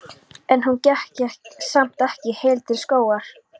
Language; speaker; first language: Icelandic; non-native, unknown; Polish